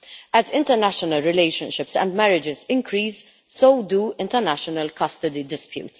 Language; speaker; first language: English; non-native, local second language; Maltese